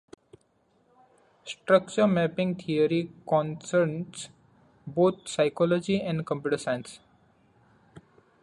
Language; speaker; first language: English; non-native, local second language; Marathi